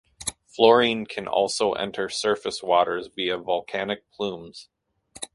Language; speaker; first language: English; native; English